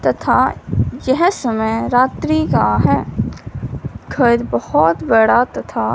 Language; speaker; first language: Hindi; non-native, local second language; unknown